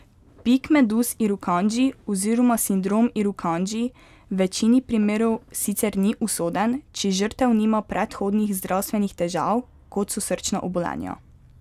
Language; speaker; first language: Slovenian; native; Slovenian